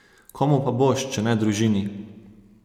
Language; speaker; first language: Slovenian; native; Slovenian